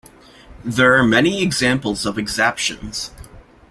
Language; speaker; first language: English; native; English